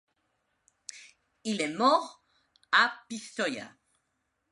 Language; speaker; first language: French; non-native, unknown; Spanish